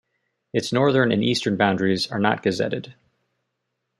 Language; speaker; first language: English; native; English